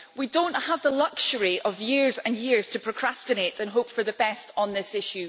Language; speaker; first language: English; native; English